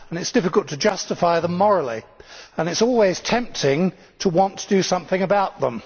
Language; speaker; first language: English; native; English